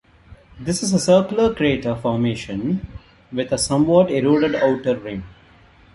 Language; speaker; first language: English; non-native, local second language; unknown